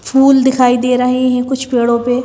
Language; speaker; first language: Hindi; native; Hindi